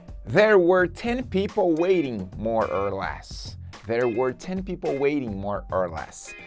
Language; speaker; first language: English; non-native, fluent; Portuguese